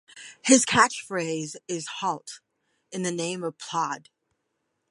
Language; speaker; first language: English; native; English